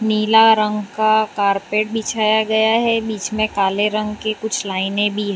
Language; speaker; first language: Hindi; non-native, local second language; Gujarati